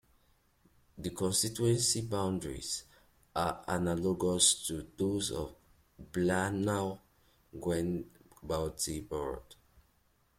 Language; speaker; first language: English; native; English